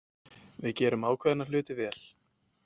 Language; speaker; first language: Icelandic; native; Icelandic